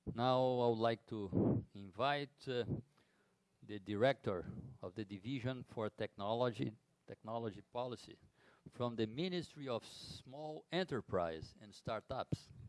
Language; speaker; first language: English; non-native, learner; Portuguese